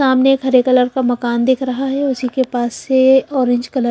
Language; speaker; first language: Hindi; non-native, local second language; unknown